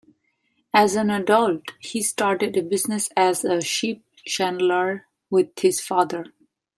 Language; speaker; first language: English; non-native, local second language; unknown